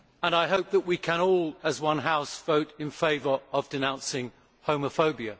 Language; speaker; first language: English; native; English